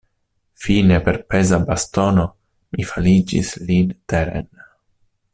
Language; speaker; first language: Esperanto; non-native, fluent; Italian